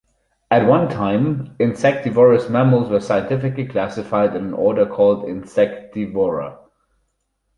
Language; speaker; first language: English; non-native, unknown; German